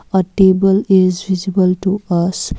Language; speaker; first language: English; non-native, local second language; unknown